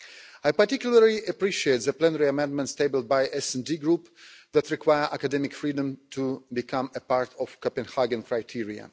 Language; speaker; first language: English; non-native, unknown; Russian